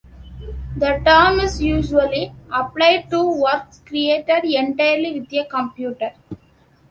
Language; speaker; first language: English; non-native, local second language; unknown